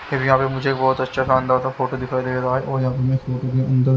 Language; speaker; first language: Hindi; native; Hindi